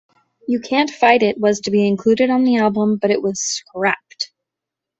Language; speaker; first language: English; native; English